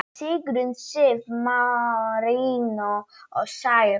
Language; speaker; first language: Icelandic; non-native, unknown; Polish